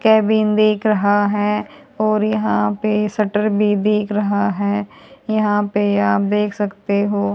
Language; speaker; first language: Hindi; native; Hindi